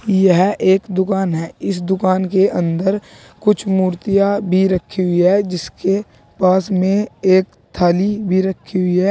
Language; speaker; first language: Hindi; native; Hindi